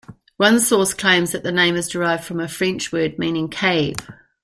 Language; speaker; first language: English; native; English